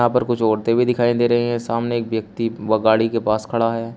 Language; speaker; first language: Hindi; native; Hindi